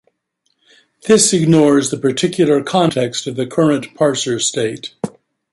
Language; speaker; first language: English; native; English